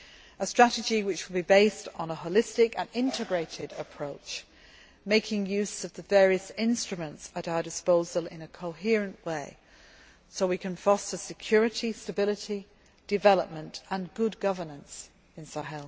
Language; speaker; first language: English; native; English